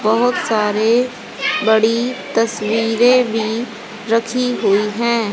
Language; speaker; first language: Hindi; native; Hindi